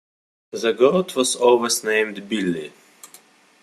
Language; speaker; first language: English; non-native, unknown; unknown